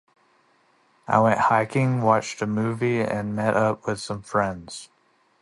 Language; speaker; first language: English; native; English